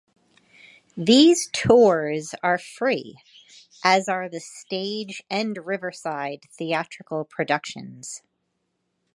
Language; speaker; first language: English; native; English